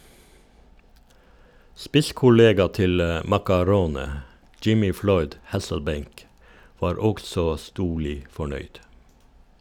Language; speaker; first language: Norwegian; native; Norwegian